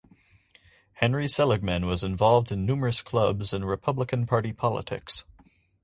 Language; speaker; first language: English; native; English